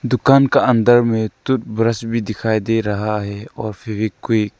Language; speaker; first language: Hindi; non-native, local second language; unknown